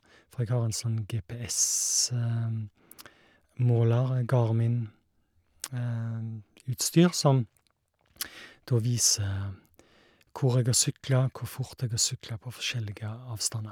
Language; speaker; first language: Norwegian; native; Norwegian